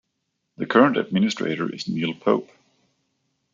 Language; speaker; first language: English; non-native, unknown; Danish